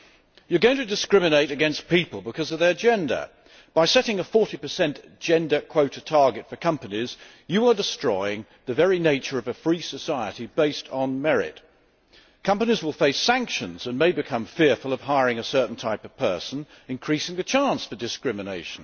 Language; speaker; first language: English; native; English